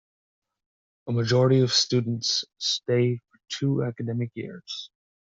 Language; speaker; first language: English; native; English